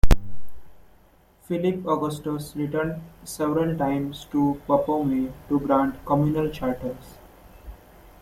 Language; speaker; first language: English; non-native, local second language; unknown